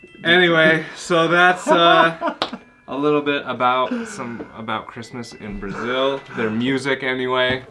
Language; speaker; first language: English; native; English